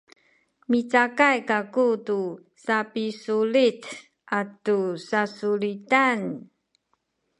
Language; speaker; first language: Sakizaya; non-native, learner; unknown